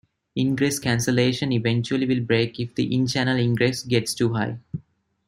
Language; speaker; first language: English; non-native, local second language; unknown